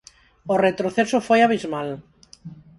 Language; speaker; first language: Galician; non-native, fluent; Spanish